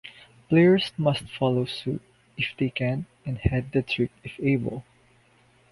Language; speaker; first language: English; non-native, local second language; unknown